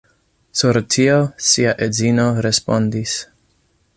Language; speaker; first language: Esperanto; non-native, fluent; English